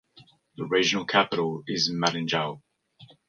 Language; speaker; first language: English; native; English